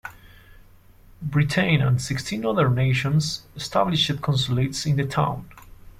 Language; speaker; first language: English; non-native, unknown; Spanish